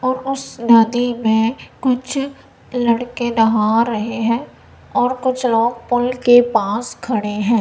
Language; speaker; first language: Hindi; non-native, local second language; Punjabi